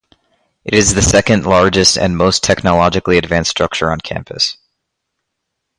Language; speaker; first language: English; native; English